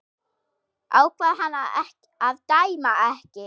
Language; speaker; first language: Icelandic; non-native, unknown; German